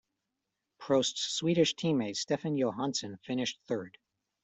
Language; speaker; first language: English; native; English